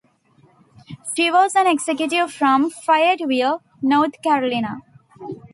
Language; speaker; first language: English; non-native, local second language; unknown